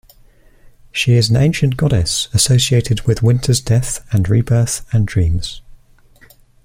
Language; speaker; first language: English; native; English